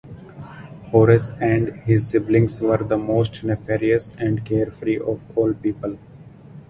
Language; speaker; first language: English; non-native, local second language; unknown